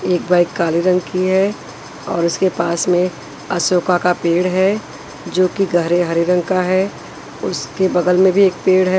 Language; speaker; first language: Hindi; non-native, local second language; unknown